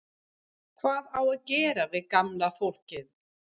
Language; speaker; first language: Icelandic; non-native, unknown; English